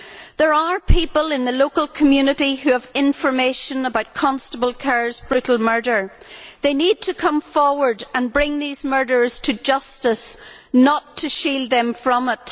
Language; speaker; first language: English; native; English